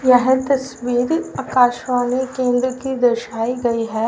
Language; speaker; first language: Hindi; native; Hindi